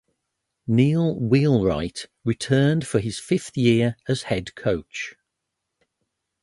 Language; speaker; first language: English; native; English